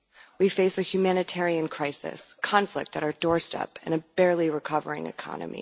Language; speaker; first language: English; non-native, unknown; Dutch